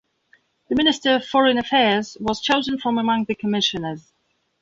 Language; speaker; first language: English; non-native, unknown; Belarusian